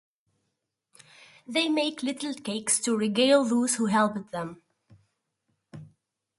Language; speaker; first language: English; native; English